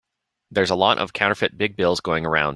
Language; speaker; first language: English; native; English